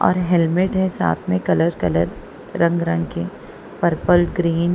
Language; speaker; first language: Hindi; non-native, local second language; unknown